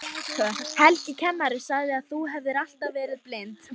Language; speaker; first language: Icelandic; non-native, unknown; Lithuanian